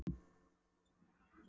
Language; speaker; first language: Icelandic; non-native, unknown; Polish